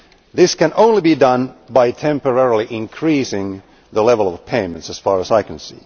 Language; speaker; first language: English; non-native, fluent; Finnish